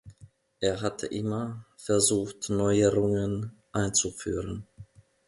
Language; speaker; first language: German; non-native, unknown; Finnish